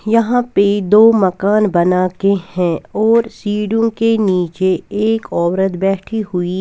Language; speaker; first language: Hindi; non-native, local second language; Punjabi